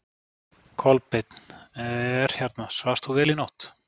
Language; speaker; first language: Icelandic; native; Icelandic